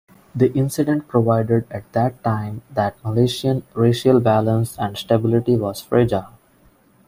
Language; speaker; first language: English; non-native, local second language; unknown